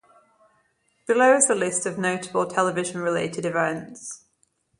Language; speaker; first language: English; native; English